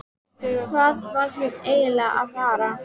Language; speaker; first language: Icelandic; native; Icelandic